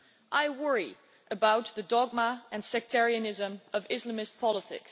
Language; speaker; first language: English; non-native, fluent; Dutch